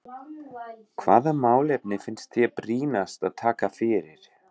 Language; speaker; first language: Icelandic; non-native, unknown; German